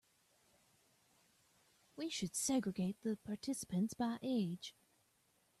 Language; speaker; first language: English; native; English